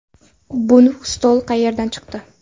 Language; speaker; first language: Uzbek; non-native, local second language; Kara-Kalpak